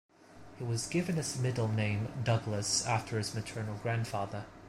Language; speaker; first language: English; non-native, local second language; Cantonese